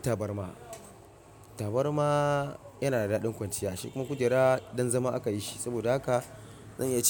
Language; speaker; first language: Hausa; non-native, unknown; Yoruba